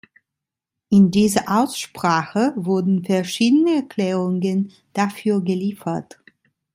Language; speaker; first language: German; non-native, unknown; Italian